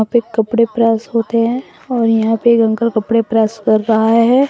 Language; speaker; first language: Hindi; non-native, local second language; Assamese